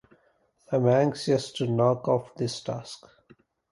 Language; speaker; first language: English; non-native, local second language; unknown